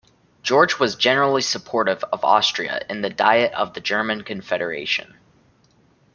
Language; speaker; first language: English; native; English